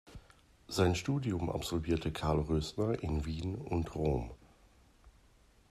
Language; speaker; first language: German; native; German